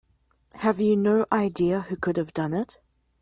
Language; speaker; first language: English; native; English